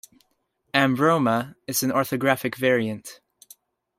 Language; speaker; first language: English; native; English